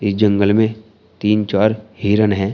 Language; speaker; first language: Hindi; native; Hindi